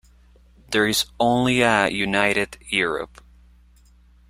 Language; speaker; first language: English; non-native, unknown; Spanish